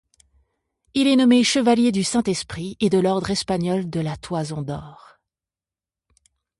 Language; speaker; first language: French; native; French